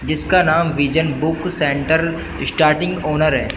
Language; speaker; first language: Hindi; native; Hindi